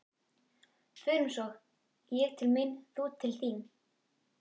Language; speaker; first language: Icelandic; native; Icelandic